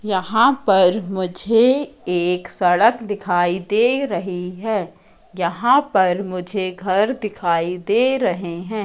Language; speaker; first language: Hindi; native; Hindi